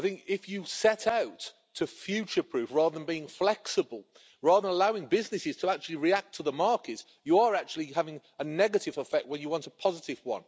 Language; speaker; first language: English; native; English